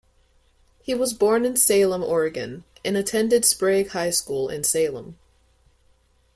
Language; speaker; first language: English; native; English